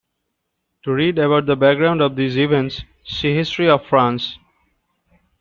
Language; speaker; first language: English; non-native, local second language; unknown